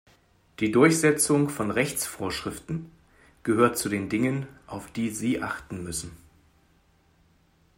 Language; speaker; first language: German; native; German